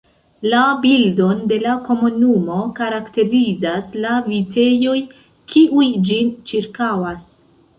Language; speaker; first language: Esperanto; non-native, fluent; Central Kurdish